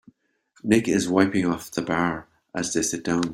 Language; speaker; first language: English; native; English